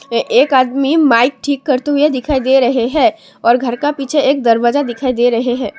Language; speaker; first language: Hindi; non-native, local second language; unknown